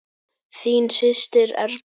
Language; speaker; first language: Icelandic; native; Icelandic